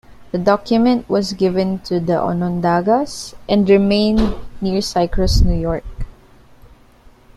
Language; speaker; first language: English; non-native, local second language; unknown